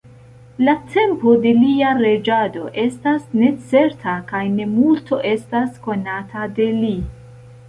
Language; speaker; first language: Esperanto; non-native, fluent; Central Kurdish